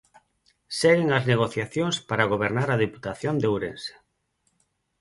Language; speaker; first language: Galician; non-native, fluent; Spanish